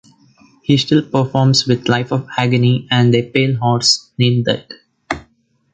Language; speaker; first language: English; non-native, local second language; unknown